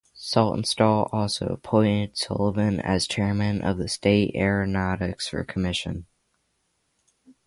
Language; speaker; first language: English; native; English